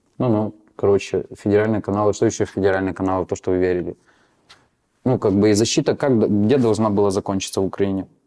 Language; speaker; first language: Russian; non-native, local second language; Ukrainian